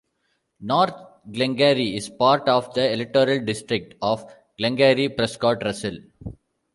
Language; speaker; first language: English; non-native, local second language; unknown